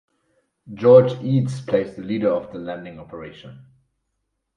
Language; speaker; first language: English; non-native, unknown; German